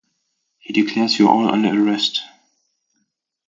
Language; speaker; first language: English; non-native, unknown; German